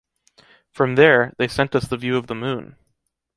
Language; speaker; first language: English; native; English